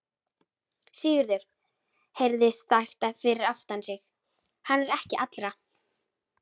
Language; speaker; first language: Icelandic; native; Icelandic